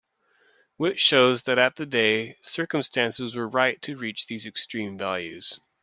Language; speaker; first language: English; native; English